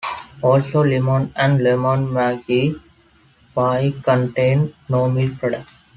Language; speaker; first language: English; non-native, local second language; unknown